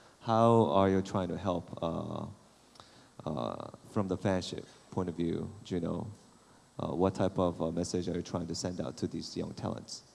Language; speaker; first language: English; non-native, fluent; Korean